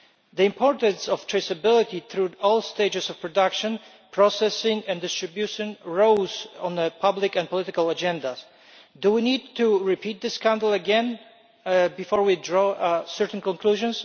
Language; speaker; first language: English; non-native, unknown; Polish